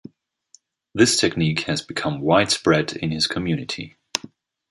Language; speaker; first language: English; non-native, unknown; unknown